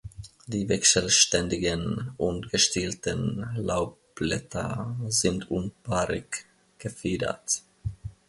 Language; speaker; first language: German; non-native, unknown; Finnish